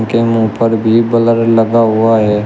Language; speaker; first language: Hindi; native; Hindi